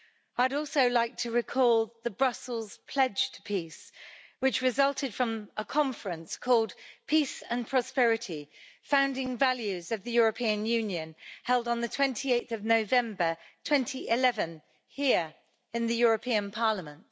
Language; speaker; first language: English; native; English